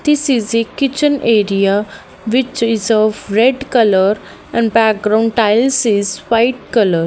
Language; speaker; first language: English; non-native, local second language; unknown